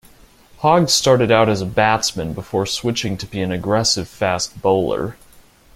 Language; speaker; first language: English; native; English